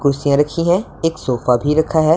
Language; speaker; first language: Hindi; non-native, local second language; Punjabi